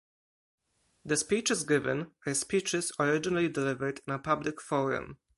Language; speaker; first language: English; non-native, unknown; Polish